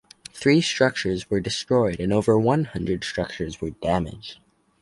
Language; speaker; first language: English; native; English